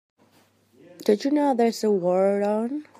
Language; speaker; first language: English; native; English